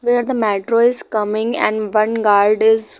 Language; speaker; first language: English; non-native, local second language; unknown